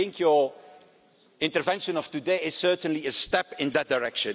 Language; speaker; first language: English; non-native, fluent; Dutch